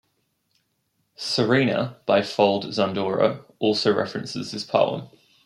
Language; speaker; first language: English; native; English